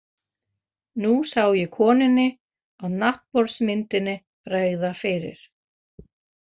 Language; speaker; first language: Icelandic; non-native, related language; Faroese